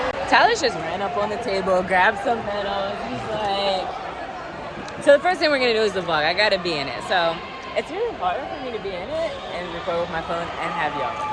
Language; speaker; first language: English; native; English